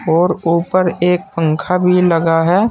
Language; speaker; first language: Hindi; native; Hindi